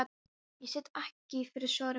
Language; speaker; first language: Icelandic; non-native, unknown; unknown